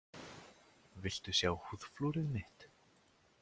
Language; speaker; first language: Icelandic; native; Icelandic